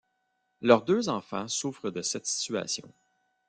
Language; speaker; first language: French; native; French